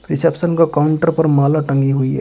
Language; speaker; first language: Hindi; native; Hindi